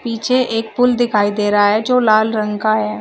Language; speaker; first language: Hindi; native; Hindi